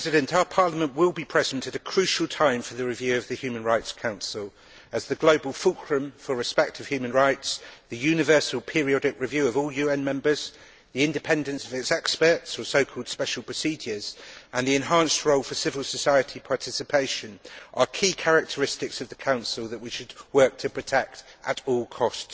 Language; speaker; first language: English; native; English